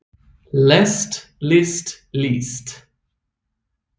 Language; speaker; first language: Icelandic; non-native, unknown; English